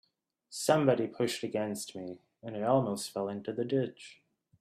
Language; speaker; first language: English; native; English